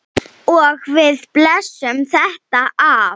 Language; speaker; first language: Icelandic; non-native, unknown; Slovenian